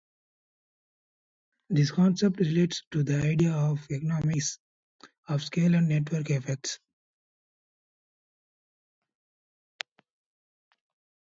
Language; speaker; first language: English; non-native, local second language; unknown